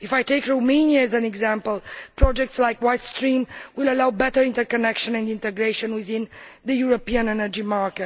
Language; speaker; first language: English; non-native, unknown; Romanian